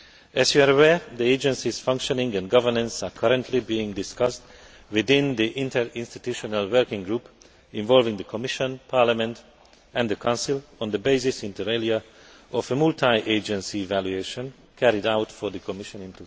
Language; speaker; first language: English; non-native, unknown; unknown